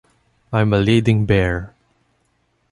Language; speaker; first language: English; non-native, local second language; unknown